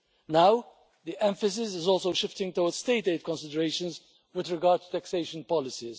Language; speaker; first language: English; non-native, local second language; Maltese